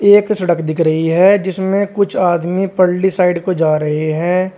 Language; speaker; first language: Hindi; native; Hindi